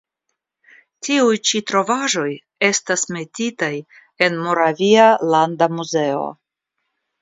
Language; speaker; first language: Esperanto; non-native, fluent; Russian